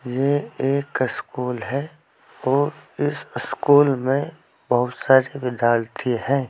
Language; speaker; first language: Hindi; native; Hindi